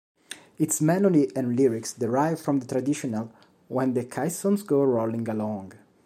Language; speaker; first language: English; non-native, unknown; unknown